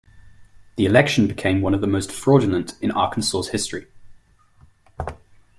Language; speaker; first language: English; non-native, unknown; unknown